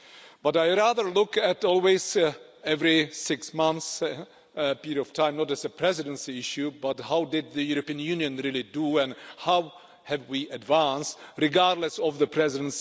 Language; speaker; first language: English; non-native, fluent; Czech